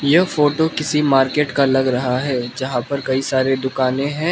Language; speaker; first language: Hindi; non-native, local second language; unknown